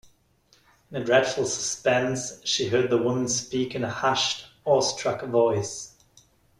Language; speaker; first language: English; non-native, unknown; German